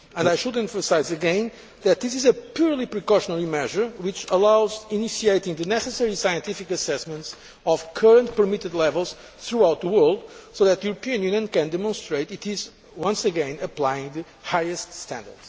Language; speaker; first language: English; non-native, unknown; Portuguese